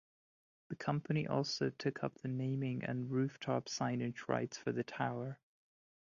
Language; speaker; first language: English; non-native, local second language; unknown